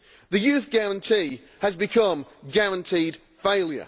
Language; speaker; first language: English; native; English